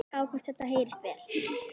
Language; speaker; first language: Icelandic; native; Icelandic